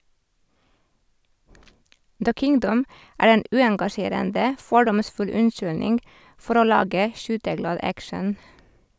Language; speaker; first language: Norwegian; non-native, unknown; Hungarian